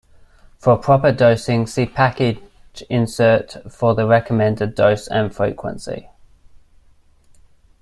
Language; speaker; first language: English; native; English